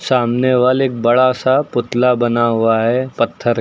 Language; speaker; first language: Hindi; native; Hindi